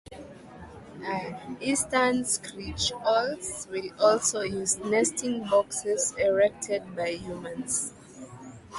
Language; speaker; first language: English; native; English